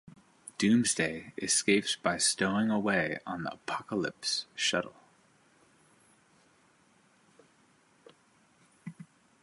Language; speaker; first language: English; native; English